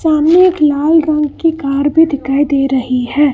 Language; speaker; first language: Hindi; non-native, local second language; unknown